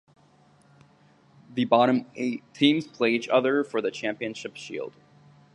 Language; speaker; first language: English; native; English